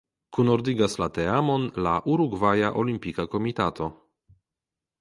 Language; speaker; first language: Esperanto; non-native, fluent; Polish